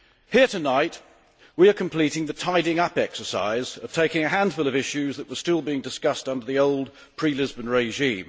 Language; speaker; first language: English; native; English